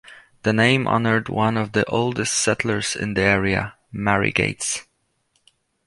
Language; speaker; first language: English; non-native, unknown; Polish